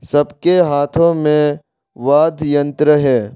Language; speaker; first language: Hindi; non-native, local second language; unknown